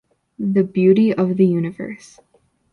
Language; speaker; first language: English; native; English